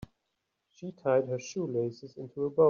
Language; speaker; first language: English; native; English